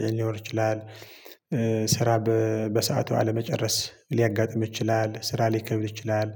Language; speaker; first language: Amharic; non-native, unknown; Tigrinya